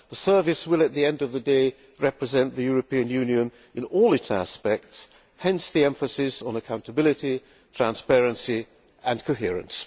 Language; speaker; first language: English; non-native, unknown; Hungarian